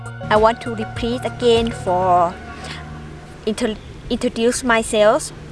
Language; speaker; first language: English; non-native, learner; Thai